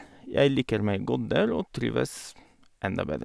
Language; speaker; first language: Norwegian; non-native, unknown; Bulgarian